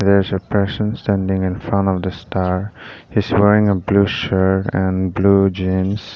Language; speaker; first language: English; non-native, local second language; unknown